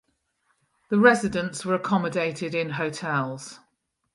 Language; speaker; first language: English; native; English